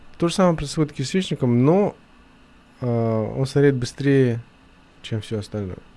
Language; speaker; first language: Russian; non-native, local second language; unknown